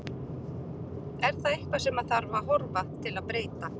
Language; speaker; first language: Icelandic; native; Icelandic